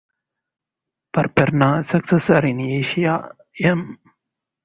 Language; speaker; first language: English; non-native, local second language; Tamil